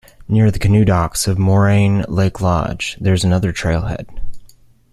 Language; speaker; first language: English; native; English